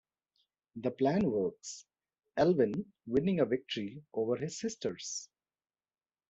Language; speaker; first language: English; non-native, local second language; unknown